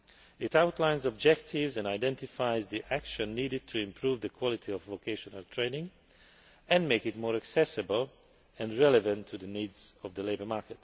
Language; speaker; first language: English; non-native, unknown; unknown